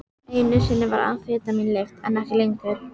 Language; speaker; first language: Icelandic; native; Icelandic